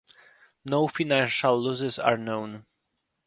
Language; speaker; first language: English; non-native, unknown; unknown